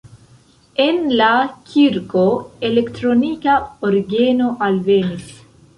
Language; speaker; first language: Esperanto; non-native, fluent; Central Kurdish